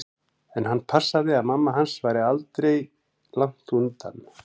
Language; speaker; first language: Icelandic; native; Icelandic